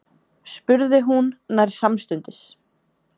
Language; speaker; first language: Icelandic; native; Icelandic